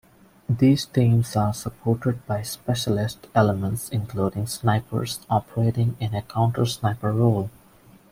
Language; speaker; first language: English; non-native, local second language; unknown